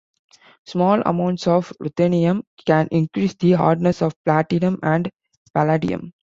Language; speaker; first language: English; non-native, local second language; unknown